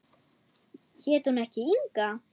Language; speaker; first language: Icelandic; non-native, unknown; German